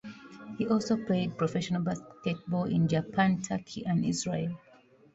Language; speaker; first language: English; non-native, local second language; Ganda